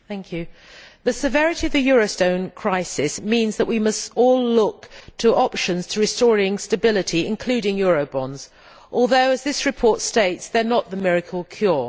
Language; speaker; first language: English; native; English